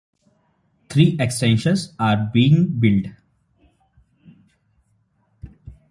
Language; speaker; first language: English; non-native, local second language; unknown